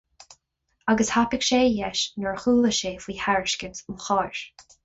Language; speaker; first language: Irish; non-native, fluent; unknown